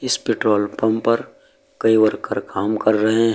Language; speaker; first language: Hindi; native; Hindi